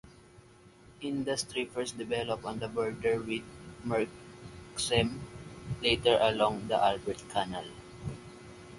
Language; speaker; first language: English; non-native, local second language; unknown